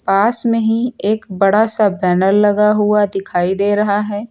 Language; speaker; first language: Hindi; native; Hindi